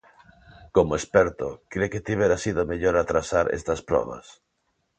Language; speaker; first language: Galician; non-native, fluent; Spanish